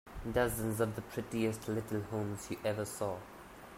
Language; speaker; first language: English; non-native, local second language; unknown